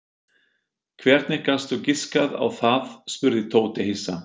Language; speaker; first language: Icelandic; non-native, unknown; German